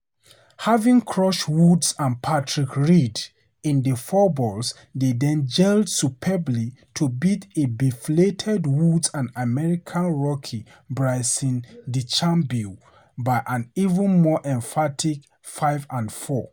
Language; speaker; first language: English; non-native, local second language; Hausa